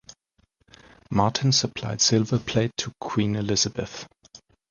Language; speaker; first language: English; native; English